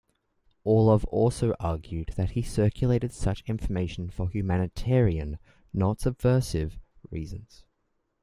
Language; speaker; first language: English; native; English